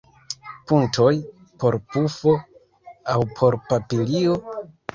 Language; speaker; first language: Esperanto; non-native, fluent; Kinyarwanda